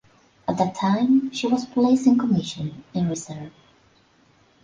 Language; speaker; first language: English; non-native, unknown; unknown